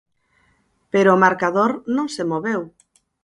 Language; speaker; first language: Galician; native; Galician